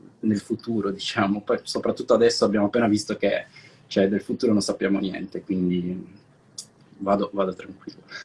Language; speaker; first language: Italian; non-native, fluent; Portuguese